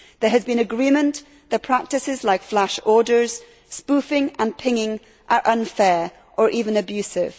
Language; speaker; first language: English; native; English